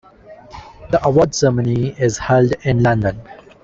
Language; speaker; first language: English; non-native, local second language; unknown